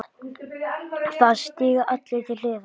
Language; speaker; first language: Icelandic; native; Icelandic